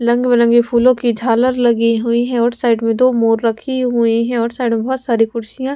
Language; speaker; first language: Hindi; non-native, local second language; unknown